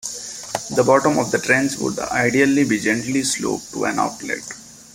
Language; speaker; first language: English; non-native, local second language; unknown